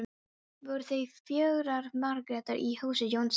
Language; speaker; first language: Icelandic; non-native, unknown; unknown